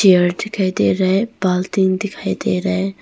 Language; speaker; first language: Hindi; non-native, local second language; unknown